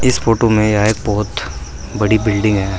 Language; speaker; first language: Hindi; native; Hindi